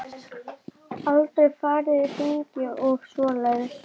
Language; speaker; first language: Icelandic; native; Icelandic